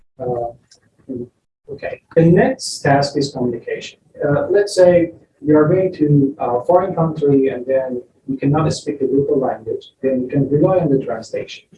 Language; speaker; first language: English; non-native, fluent; Persian